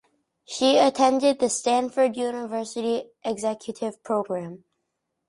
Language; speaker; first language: English; native; English